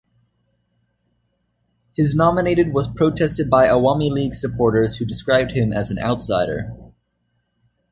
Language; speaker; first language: English; native; English